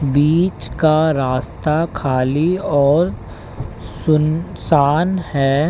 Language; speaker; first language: Hindi; native; Hindi